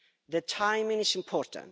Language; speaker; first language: English; non-native, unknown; Greek